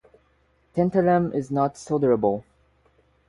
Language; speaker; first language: English; non-native, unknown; Portuguese